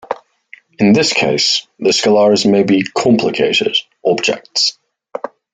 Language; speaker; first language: English; native; English